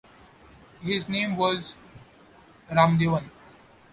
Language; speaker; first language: English; non-native, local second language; Marathi